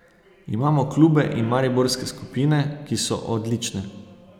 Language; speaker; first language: Slovenian; native; Slovenian